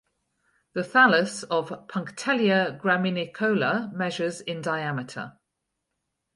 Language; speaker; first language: English; native; English